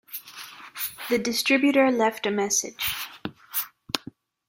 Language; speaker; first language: English; non-native, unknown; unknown